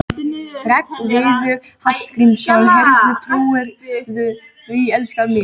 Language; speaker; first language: Icelandic; native; Icelandic